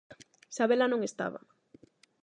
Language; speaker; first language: Galician; non-native, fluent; Spanish